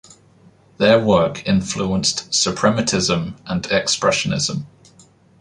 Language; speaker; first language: English; native; English